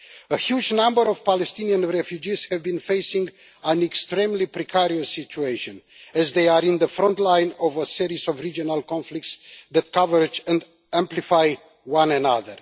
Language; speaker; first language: English; non-native, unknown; Romanian